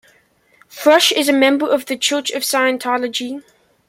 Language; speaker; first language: English; native; English